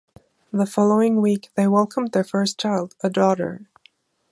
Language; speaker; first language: English; non-native, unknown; German